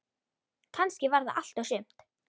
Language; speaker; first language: Icelandic; native; Icelandic